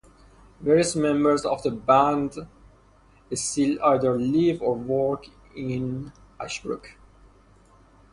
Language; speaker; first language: English; non-native, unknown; Persian